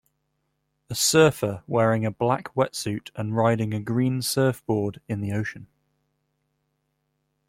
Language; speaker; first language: English; native; English